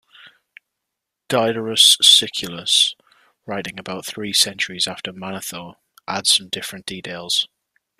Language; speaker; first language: English; native; English